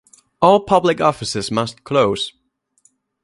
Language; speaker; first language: English; non-native, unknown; German